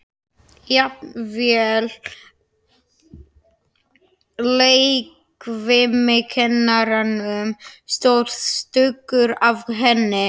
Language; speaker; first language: Icelandic; non-native, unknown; Slovak